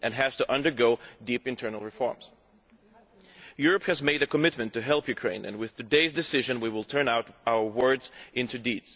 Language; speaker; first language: English; non-native, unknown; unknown